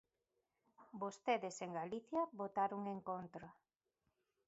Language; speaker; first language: Galician; native; Galician